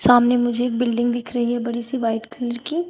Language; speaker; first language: Hindi; native; Hindi